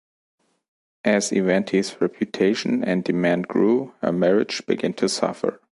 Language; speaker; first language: English; non-native, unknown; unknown